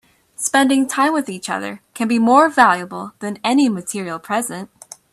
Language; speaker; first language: English; native; English